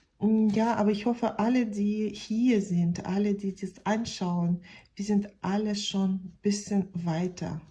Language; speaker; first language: German; non-native, fluent; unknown